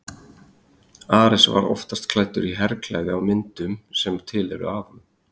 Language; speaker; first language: Icelandic; native; Icelandic